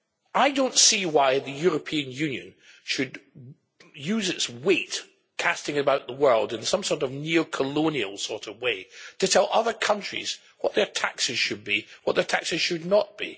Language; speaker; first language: English; native; English